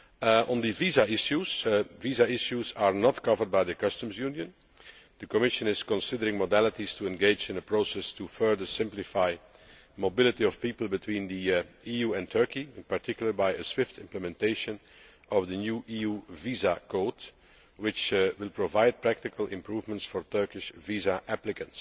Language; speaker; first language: English; non-native, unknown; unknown